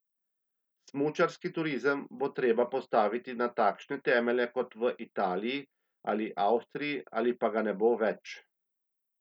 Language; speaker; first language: Slovenian; native; Slovenian